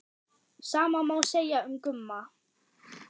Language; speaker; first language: Icelandic; non-native, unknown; German